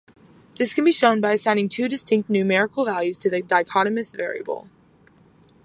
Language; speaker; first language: English; native; English